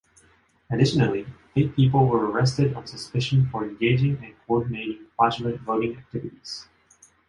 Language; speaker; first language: English; non-native, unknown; Japanese